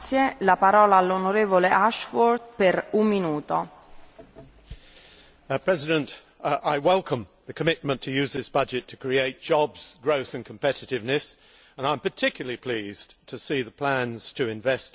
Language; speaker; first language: English; native; English